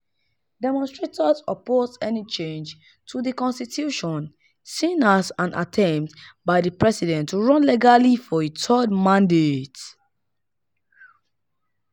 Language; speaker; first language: English; non-native, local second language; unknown